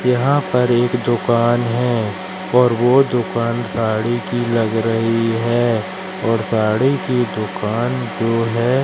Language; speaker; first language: Hindi; native; Hindi